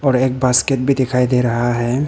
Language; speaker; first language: Hindi; non-native, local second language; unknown